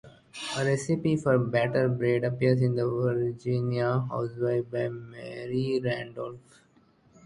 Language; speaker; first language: English; non-native, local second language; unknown